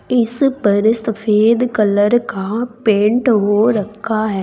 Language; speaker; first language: Hindi; native; Hindi